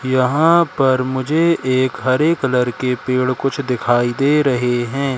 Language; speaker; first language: Hindi; native; Hindi